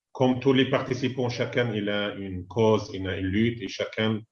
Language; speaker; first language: French; non-native, fluent; Arabic